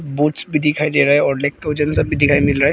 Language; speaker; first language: Hindi; early bilingual, other home language; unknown